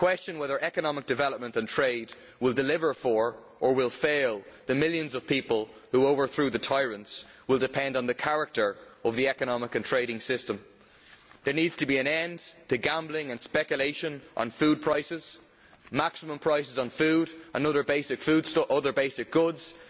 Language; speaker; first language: English; native; English